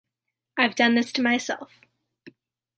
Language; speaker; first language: English; native; English